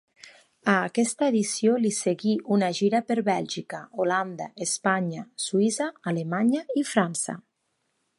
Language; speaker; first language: Catalan; native; Catalan